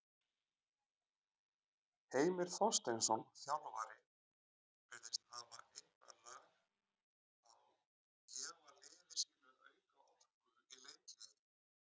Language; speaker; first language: Icelandic; native; Icelandic